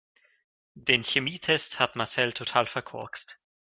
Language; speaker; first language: German; non-native, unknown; Russian